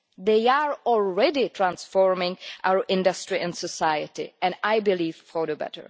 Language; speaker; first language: English; non-native, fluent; Czech